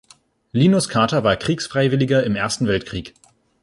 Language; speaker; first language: German; native; German